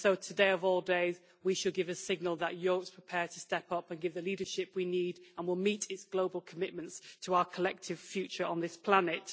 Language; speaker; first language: English; native; English